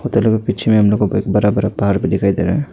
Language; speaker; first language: Hindi; non-native, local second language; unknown